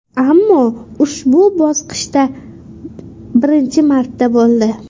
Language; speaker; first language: Uzbek; native; Uzbek